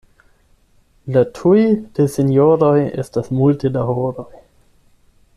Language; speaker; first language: Esperanto; non-native, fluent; German